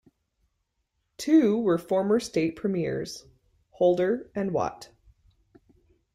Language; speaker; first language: English; native; English